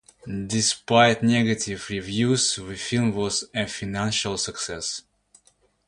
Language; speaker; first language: English; native; English